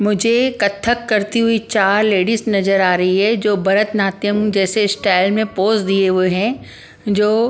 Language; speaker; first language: Hindi; non-native, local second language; Punjabi